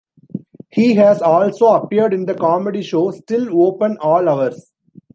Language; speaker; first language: English; non-native, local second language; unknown